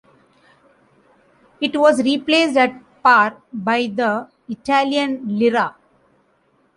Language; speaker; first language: English; non-native, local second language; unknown